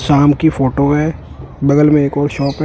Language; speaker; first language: Hindi; non-native, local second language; Punjabi